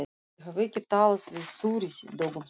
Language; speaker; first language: Icelandic; non-native, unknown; Russian